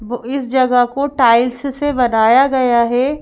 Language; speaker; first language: Hindi; native; Hindi